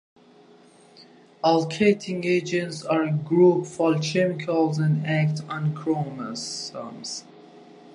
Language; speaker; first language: English; native; English